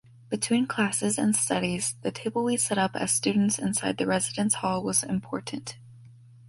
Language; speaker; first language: English; native; English